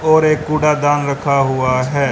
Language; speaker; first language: Hindi; native; Hindi